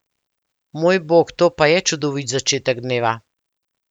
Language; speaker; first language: Slovenian; native; Slovenian